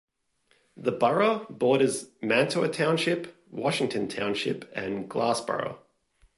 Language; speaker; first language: English; native; English